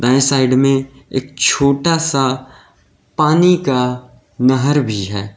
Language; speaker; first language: Hindi; native; Hindi